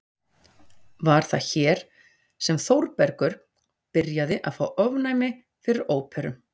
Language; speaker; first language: Icelandic; native; Icelandic